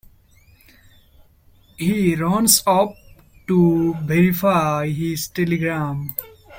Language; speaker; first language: English; non-native, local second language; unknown